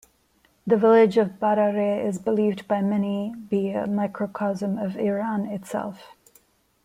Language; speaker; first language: English; non-native, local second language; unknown